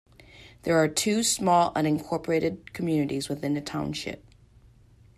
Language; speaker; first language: English; native; English